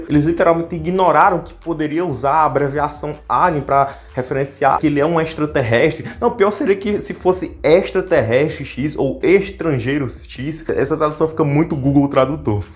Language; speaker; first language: Portuguese; native; Portuguese